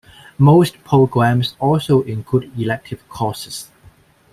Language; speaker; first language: English; non-native, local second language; Cantonese